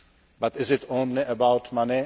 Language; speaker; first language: English; non-native, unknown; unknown